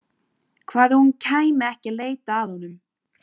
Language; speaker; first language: Icelandic; native; Icelandic